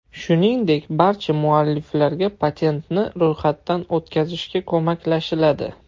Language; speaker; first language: Uzbek; non-native, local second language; Russian